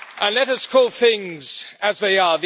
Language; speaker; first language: English; non-native, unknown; German